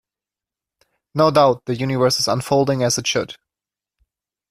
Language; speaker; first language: English; non-native, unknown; German